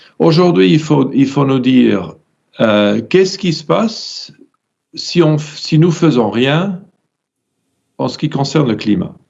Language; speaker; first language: French; non-native, fluent; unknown